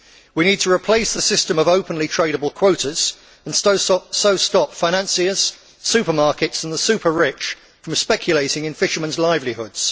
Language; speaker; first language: English; native; English